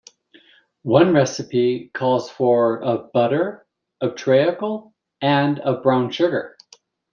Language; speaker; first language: English; native; English